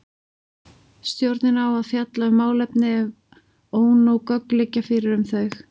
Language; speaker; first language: Icelandic; native; Icelandic